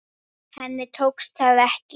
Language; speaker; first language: Icelandic; native; Icelandic